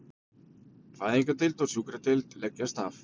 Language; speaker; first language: Icelandic; native; Icelandic